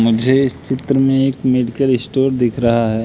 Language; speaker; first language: Hindi; native; Hindi